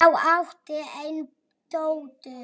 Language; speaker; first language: Icelandic; non-native, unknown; Polish